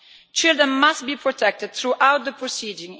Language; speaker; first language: English; non-native, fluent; Italian